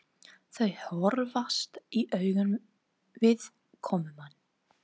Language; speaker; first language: Icelandic; non-native, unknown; English